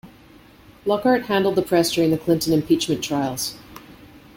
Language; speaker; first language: English; native; English